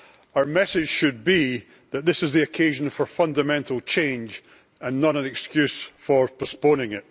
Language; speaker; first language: English; native; English